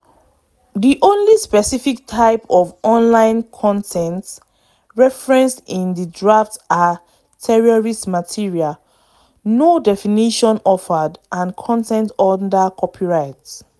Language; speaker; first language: English; non-native, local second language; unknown